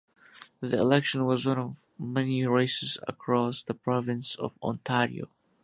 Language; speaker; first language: English; non-native, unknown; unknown